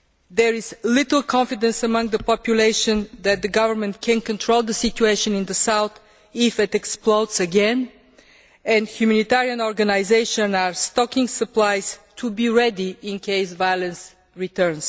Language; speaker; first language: English; non-native, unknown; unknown